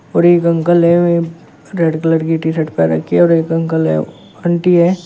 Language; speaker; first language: Hindi; native; Hindi